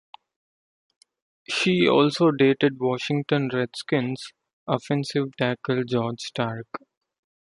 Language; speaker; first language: English; non-native, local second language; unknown